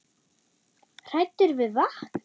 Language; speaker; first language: Icelandic; non-native, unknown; German